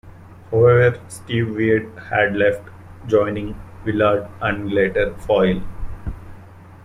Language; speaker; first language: English; non-native, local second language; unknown